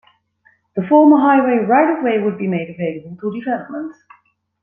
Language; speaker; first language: English; non-native, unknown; Dutch